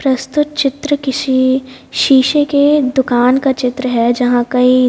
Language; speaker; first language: Hindi; native; Hindi